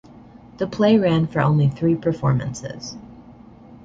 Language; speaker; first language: English; native; English